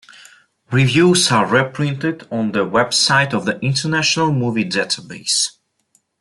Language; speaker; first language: English; non-native, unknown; Russian